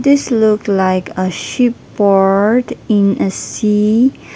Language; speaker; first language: English; non-native, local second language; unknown